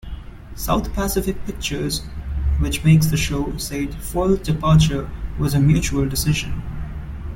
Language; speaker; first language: English; non-native, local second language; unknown